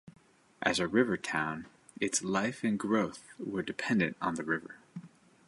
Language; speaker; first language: English; native; English